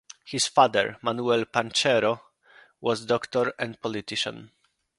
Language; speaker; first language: English; non-native, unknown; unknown